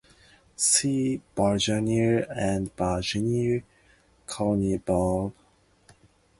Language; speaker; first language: English; non-native, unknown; Japanese